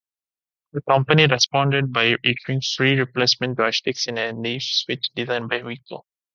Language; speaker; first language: English; non-native, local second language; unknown